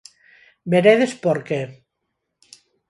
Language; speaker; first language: Galician; non-native, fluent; Spanish